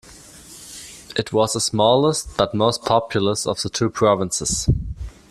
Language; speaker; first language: English; non-native, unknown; German